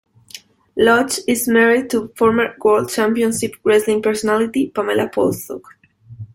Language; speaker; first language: English; non-native, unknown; Spanish